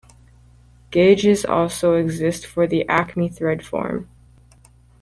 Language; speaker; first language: English; native; English